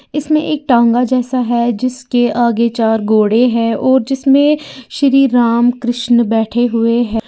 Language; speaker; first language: Hindi; native; Hindi